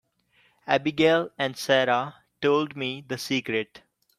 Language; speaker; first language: English; non-native, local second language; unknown